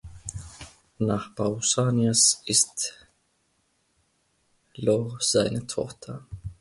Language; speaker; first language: German; non-native, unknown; Finnish